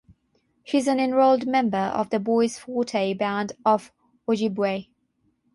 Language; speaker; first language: English; non-native, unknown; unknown